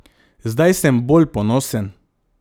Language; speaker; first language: Slovenian; non-native, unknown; Macedonian